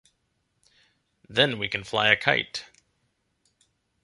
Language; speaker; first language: English; native; English